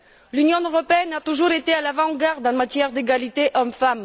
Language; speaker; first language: French; non-native, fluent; Bulgarian